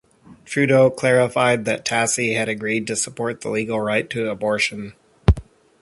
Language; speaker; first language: English; native; English